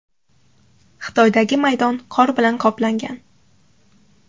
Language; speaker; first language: Uzbek; native; Uzbek